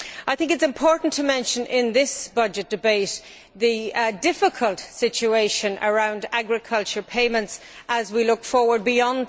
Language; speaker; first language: English; native; English